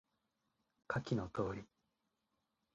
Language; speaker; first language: Japanese; native; Japanese